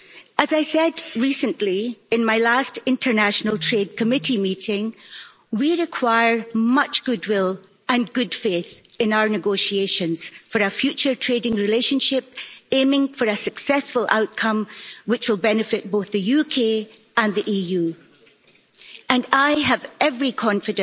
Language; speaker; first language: English; native; English